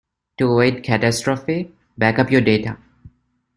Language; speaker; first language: English; non-native, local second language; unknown